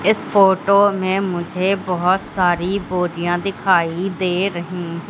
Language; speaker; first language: Hindi; native; Hindi